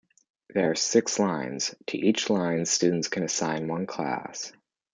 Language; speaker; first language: English; native; English